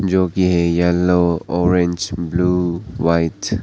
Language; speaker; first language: Hindi; non-native, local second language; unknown